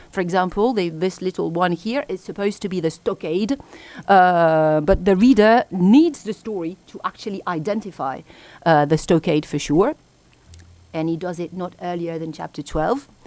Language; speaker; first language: English; non-native, fluent; French